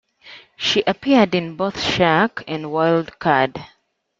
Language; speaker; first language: English; native; English